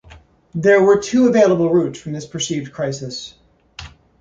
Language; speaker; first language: English; native; English